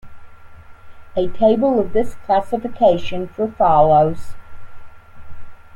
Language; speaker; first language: English; native; English